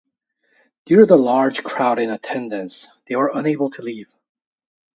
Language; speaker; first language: English; non-native, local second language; Korean